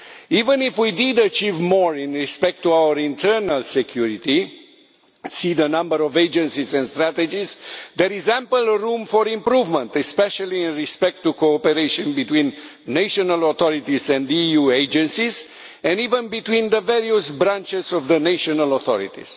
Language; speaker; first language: English; non-native, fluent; Romanian